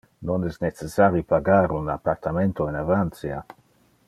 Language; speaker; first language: Interlingua; non-native, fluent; Dutch